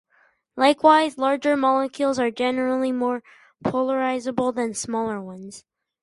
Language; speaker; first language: English; native; English